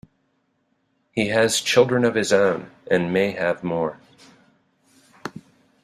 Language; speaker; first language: English; native; English